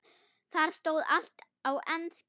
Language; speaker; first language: Icelandic; non-native, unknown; German